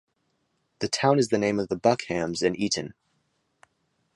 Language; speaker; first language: English; native; English